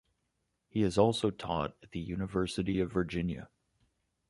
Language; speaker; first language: English; native; English